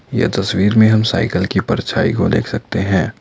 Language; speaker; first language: Hindi; non-native, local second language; Assamese